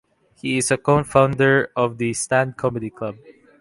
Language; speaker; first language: English; non-native, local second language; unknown